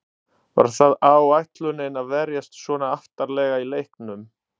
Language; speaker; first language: Icelandic; non-native, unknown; Italian